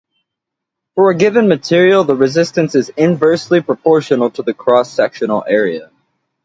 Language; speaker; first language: English; native; English